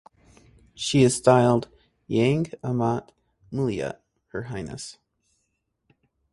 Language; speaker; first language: English; native; English